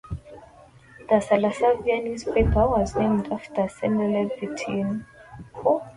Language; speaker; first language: English; non-native, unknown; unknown